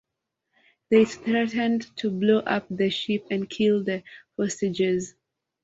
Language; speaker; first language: English; non-native, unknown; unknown